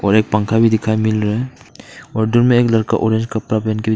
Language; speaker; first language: Hindi; non-native, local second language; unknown